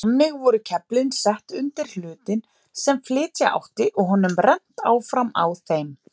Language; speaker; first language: Icelandic; native; Icelandic